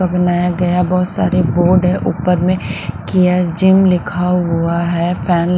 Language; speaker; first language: Hindi; non-native, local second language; Punjabi